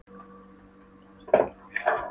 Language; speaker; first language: Icelandic; non-native, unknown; Polish